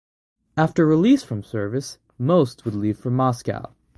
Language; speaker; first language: English; native; English